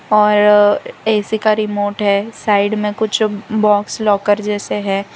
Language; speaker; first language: Hindi; non-native, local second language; Gujarati